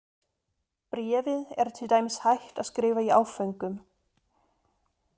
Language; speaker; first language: Icelandic; non-native, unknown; German